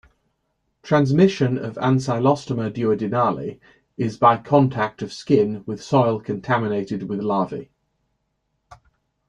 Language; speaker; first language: English; native; English